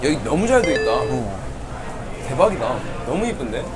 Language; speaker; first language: Korean; native; Korean